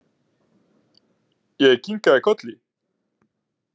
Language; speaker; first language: Icelandic; native; Icelandic